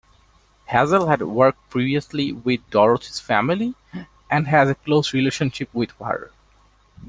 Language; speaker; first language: English; non-native, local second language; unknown